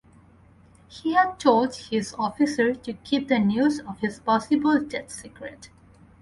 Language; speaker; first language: English; non-native, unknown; Bangla